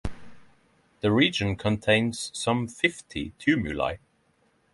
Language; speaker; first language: English; non-native, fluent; Norwegian